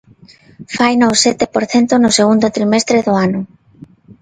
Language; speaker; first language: Galician; non-native, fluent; Spanish